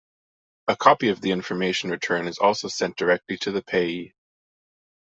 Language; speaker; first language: English; non-native, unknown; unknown